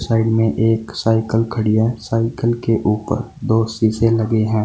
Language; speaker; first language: Hindi; native; Hindi